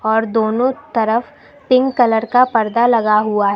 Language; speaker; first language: Hindi; native; Hindi